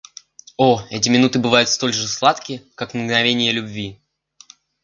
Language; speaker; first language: Russian; native; Russian